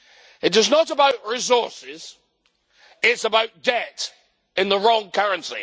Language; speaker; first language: English; native; English